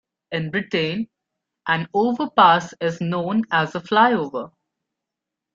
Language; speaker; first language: English; non-native, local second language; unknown